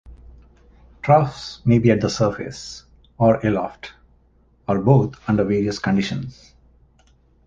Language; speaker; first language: English; native; English